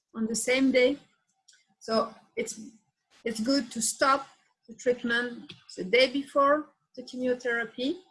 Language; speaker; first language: English; non-native, learner; French